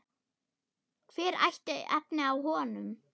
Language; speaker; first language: Icelandic; non-native, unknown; German